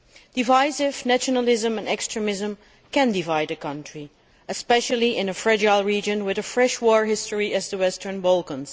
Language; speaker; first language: English; non-native, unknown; Dutch